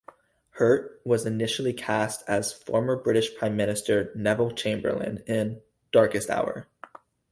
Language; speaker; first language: English; native; English